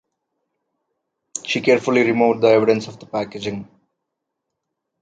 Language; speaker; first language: English; non-native, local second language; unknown